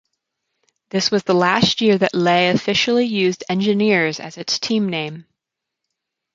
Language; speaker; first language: English; native; English